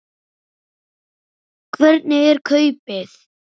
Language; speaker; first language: Icelandic; native; Icelandic